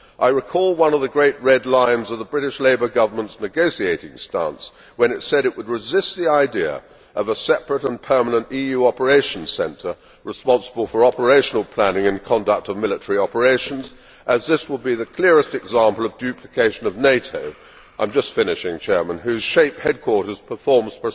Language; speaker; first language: English; native; English